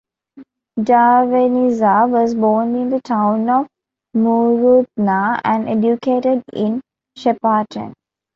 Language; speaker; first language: English; non-native, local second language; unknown